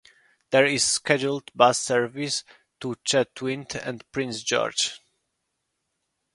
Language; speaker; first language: English; non-native, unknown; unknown